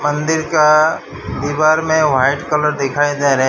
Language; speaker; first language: Hindi; non-native, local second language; Gujarati